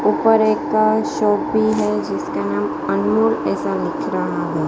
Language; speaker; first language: Hindi; non-native, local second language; Gujarati